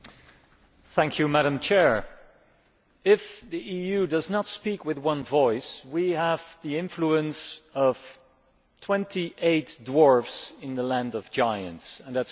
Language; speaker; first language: English; non-native, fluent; Dutch